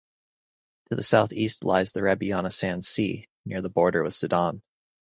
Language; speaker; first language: English; native; English